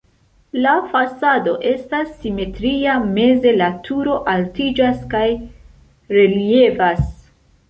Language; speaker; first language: Esperanto; non-native, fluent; Central Kurdish